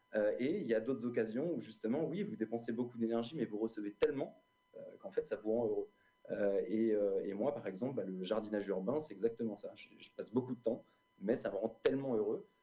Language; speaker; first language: French; native; French